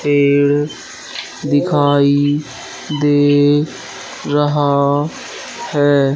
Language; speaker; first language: Hindi; native; Hindi